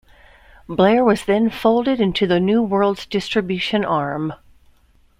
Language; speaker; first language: English; native; English